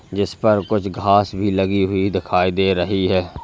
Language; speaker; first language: Hindi; native; Hindi